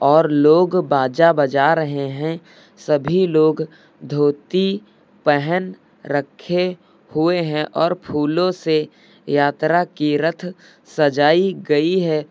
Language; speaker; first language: Hindi; native; Hindi